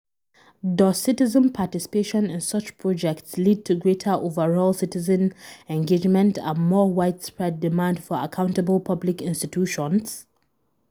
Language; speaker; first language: English; non-native, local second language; Hausa